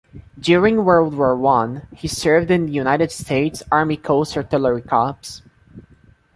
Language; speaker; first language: English; non-native, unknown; Portuguese